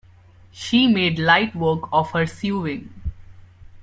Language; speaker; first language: English; non-native, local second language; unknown